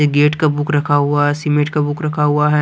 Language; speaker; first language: Hindi; non-native, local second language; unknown